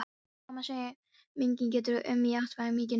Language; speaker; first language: Icelandic; non-native, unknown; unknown